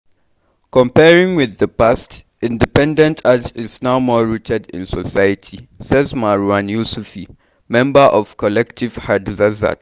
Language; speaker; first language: English; non-native, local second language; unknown